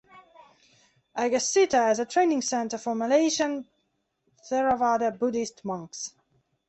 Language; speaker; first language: English; non-native, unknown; Belarusian